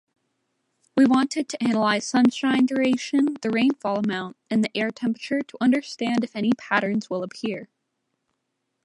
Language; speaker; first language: English; native; English